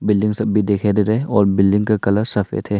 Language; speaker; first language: Hindi; early bilingual, other home language; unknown